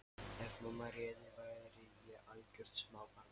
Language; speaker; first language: Icelandic; non-native, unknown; Lithuanian